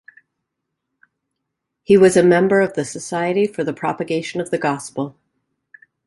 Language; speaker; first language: English; native; English